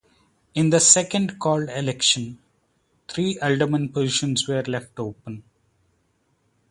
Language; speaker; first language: English; non-native, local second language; Kannada